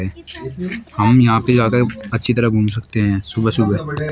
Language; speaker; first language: Hindi; native; Hindi